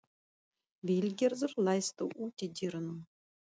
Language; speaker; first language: Icelandic; non-native, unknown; Russian